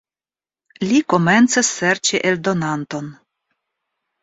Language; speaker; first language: Esperanto; non-native, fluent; Russian